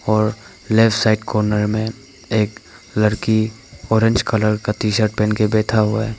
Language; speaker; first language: Hindi; non-native, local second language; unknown